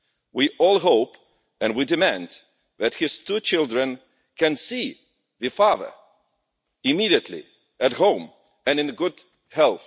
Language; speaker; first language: English; non-native, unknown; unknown